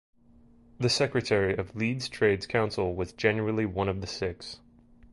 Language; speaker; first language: English; native; English